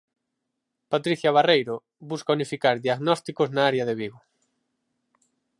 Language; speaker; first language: Galician; native; Galician